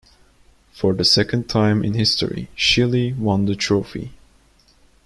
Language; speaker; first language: English; non-native, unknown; Turkish